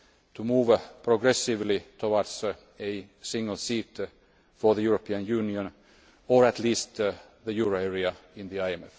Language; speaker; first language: English; non-native, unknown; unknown